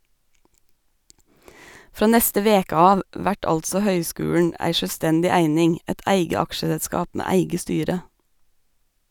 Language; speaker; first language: Norwegian; native; Norwegian